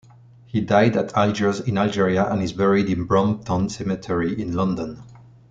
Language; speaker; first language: English; non-native, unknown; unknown